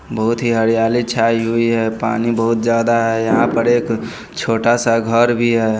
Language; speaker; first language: Hindi; non-native, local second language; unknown